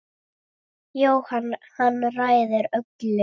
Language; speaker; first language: Icelandic; native; Icelandic